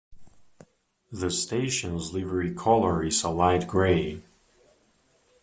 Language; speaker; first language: English; native; English